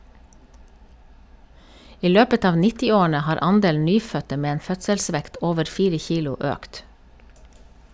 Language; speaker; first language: Norwegian; native; Norwegian